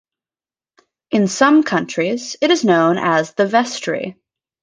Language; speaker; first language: English; native; English